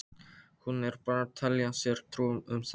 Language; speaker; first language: Icelandic; non-native, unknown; Polish